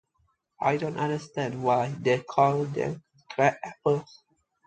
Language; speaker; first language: English; non-native, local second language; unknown